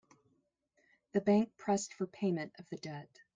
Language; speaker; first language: English; native; English